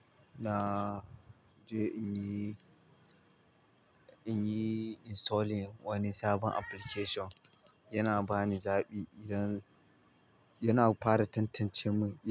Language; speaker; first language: Hausa; native; Hausa